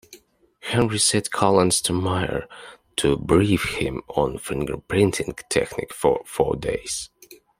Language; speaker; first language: English; non-native, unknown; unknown